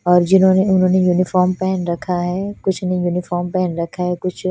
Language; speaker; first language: Hindi; non-native, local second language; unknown